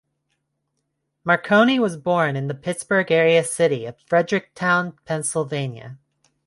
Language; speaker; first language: English; non-native, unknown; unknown